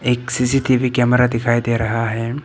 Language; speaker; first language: Hindi; non-native, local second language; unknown